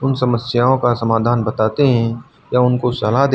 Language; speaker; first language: Hindi; native; Hindi